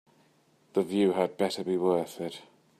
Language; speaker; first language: English; native; English